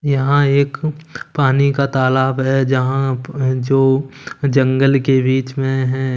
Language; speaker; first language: Hindi; non-native, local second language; Punjabi